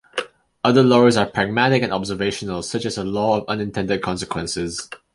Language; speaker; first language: English; non-native, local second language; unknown